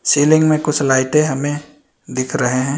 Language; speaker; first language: Hindi; non-native, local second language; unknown